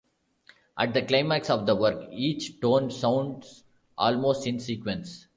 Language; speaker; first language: English; non-native, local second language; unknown